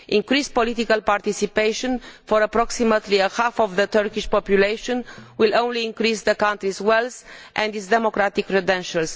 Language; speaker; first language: English; non-native, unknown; Romanian